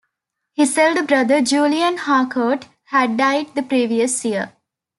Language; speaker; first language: English; non-native, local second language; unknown